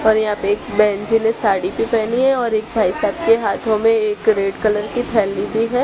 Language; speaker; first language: Hindi; non-native, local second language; Gujarati